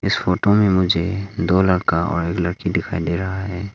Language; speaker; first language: Hindi; non-native, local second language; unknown